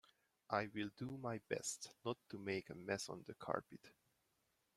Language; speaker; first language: English; non-native, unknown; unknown